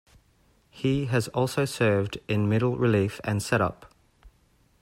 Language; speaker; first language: English; native; English